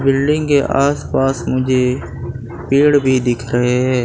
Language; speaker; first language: Hindi; non-native, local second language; Gujarati